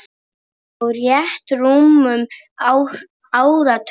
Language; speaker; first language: Icelandic; non-native, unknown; Polish